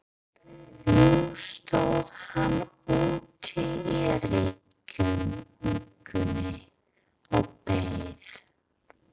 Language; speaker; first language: Icelandic; non-native, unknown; English